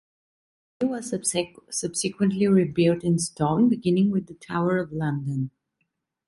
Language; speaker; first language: English; non-native, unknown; Italian